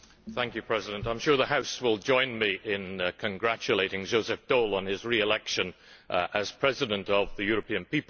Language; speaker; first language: English; native; English